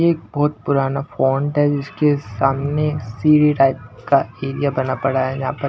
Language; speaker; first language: Hindi; non-native, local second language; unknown